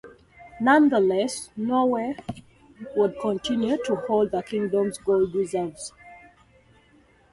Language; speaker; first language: English; native; English